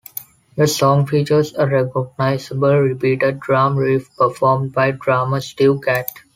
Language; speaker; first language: English; non-native, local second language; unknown